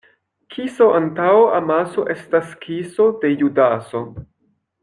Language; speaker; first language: Esperanto; non-native, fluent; French